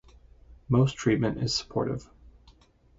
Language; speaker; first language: English; native; English